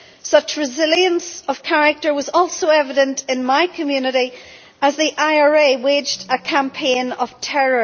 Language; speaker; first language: English; native; English